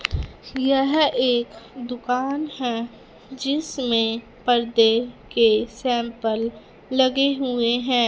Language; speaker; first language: Hindi; non-native, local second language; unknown